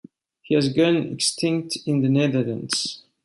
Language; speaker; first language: English; non-native, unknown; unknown